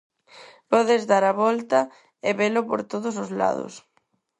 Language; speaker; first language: Galician; non-native, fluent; Spanish